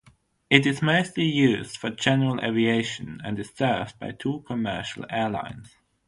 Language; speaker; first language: English; non-native, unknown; German